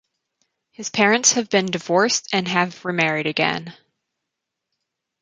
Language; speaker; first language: English; native; English